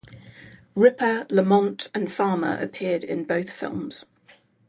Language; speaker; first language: English; native; English